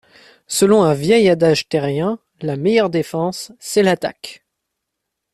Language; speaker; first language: French; native; French